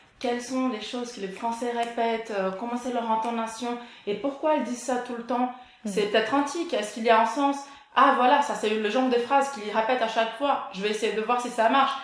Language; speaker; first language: French; non-native, fluent; Portuguese